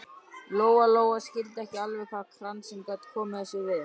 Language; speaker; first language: Icelandic; native; Icelandic